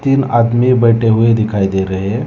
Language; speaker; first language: Hindi; non-native, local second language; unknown